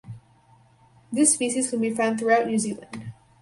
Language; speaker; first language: English; native; English